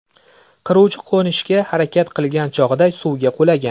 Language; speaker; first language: Uzbek; native; Uzbek